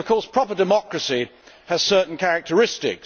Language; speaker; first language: English; native; English